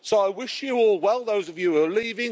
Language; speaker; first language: English; native; English